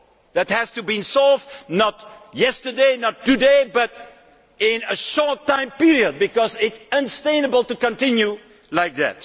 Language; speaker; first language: English; non-native, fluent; Dutch